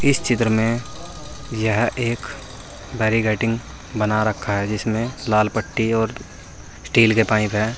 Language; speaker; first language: Hindi; native; Hindi